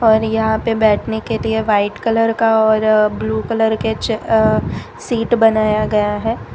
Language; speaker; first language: Hindi; non-native, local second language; Gujarati